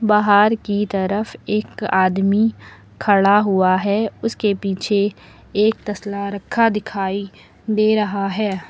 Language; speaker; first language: Hindi; native; Hindi